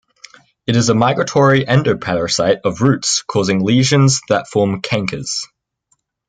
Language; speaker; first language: English; native; English